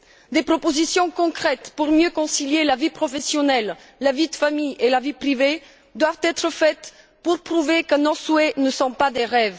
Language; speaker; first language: French; non-native, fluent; Bulgarian